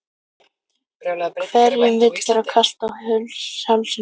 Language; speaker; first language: Icelandic; native; Icelandic